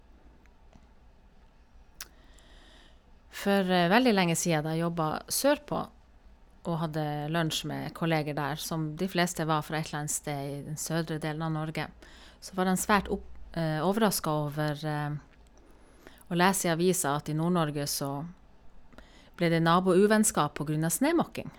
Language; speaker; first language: Norwegian; native; Norwegian